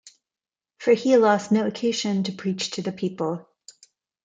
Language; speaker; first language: English; non-native, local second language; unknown